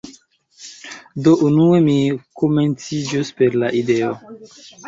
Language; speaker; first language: Esperanto; non-native, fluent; Chinese